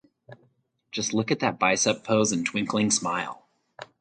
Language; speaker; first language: English; native; English